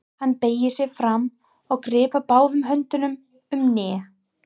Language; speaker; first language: Icelandic; non-native, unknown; English